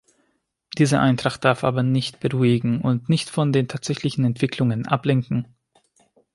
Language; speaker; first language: German; non-native, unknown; Hungarian